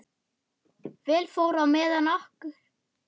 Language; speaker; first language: Icelandic; non-native, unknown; German